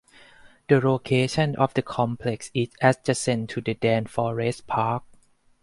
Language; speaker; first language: English; non-native, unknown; Thai